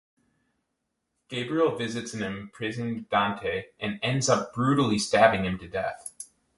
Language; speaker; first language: English; native; English